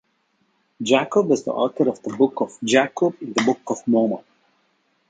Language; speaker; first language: English; non-native, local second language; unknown